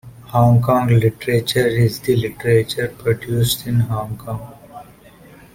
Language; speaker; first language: English; non-native, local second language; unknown